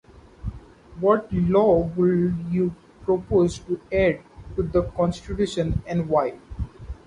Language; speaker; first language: English; non-native, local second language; Marathi